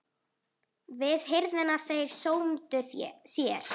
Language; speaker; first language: Icelandic; native; Icelandic